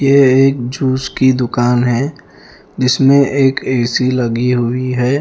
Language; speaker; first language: Hindi; non-native, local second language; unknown